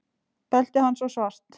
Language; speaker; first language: Icelandic; native; Icelandic